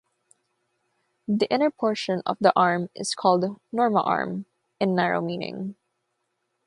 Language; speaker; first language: English; non-native, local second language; Filipino